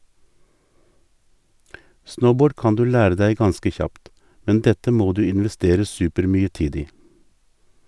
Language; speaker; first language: Norwegian; native; Norwegian